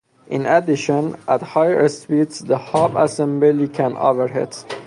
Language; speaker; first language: English; non-native, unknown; Persian